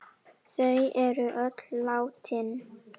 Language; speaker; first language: Icelandic; non-native, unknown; Indonesian